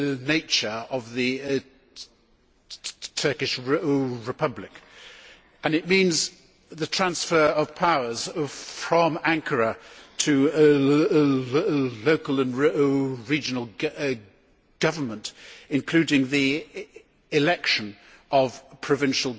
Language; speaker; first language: English; native; English